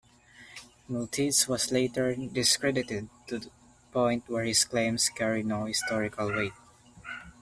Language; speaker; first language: English; non-native, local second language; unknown